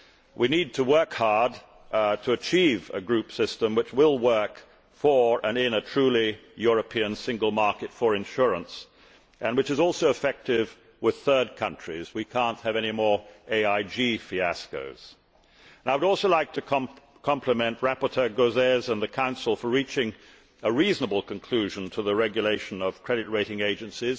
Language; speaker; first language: English; native; English